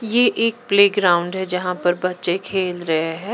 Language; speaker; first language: Hindi; non-native, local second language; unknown